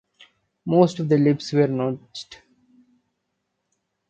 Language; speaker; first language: English; non-native, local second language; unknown